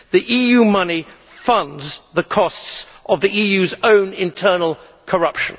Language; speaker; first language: English; native; English